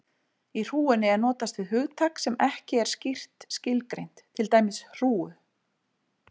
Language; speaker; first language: Icelandic; native; Icelandic